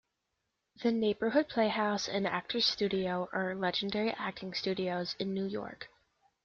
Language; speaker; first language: English; native; English